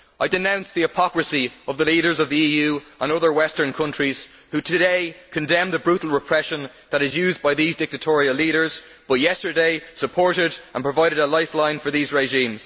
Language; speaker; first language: English; native; English